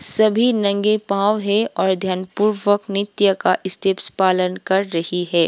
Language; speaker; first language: Hindi; non-native, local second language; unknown